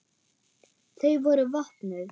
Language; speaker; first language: Icelandic; non-native, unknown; German